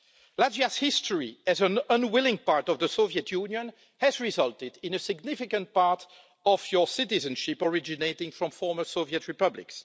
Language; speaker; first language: English; non-native, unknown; French